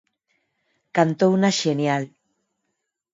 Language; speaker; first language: Galician; non-native, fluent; Spanish